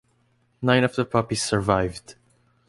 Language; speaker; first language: English; non-native, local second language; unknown